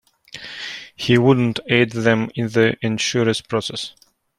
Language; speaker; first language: English; non-native, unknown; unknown